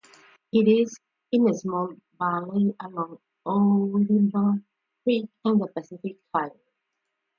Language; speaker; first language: English; non-native, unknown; Spanish